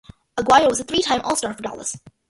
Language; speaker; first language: English; early bilingual, other home language; Malayalam